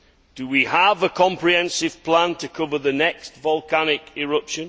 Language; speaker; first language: English; native; English